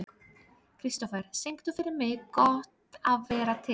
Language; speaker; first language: Icelandic; non-native, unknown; Polish